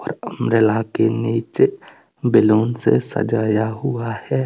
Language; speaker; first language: Hindi; non-native, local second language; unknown